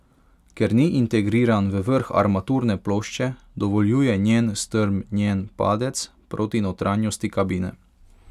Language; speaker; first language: Slovenian; non-native, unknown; Hungarian